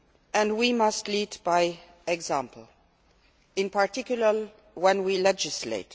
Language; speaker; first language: English; non-native, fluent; Luxembourgish